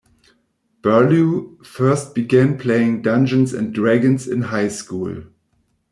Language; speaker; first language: English; non-native, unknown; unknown